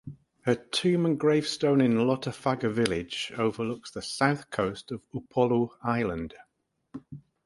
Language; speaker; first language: English; native; English